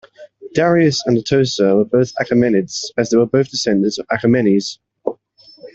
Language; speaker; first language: English; native; English